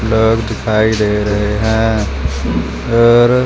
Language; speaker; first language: Hindi; non-native, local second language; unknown